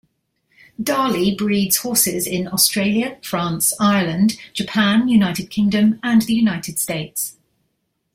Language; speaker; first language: English; native; English